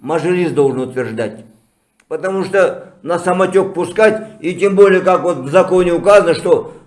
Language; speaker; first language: Russian; non-native, local second language; Kazakh